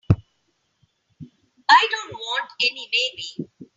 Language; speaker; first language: English; non-native, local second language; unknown